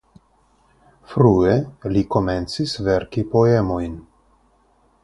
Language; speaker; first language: Esperanto; non-native, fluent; Russian